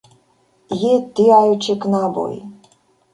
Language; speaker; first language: Esperanto; non-native, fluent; Russian